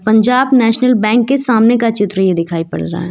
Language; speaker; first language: Hindi; native; Hindi